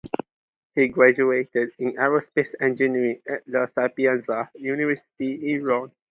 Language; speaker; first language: English; non-native, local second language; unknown